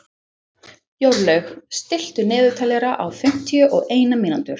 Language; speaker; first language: Icelandic; non-native, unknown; English